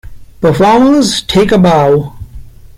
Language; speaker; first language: English; non-native, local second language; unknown